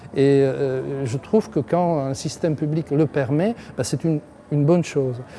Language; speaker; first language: French; non-native, fluent; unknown